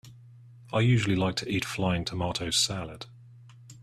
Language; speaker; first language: English; native; English